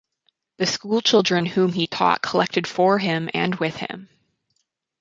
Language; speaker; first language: English; native; English